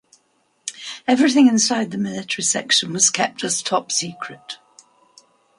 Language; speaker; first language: English; native; English